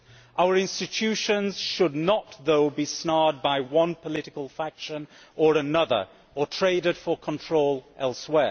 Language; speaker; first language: English; native; English